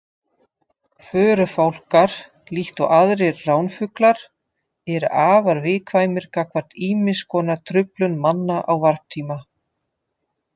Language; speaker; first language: Icelandic; non-native, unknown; Dutch